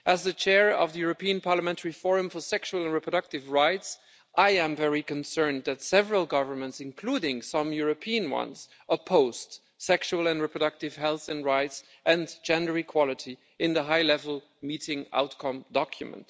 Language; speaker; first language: English; non-native, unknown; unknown